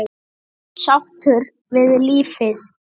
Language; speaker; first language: Icelandic; native; Icelandic